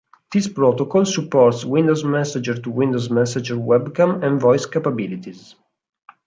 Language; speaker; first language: English; non-native, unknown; Italian